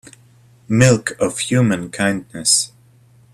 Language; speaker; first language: English; native; English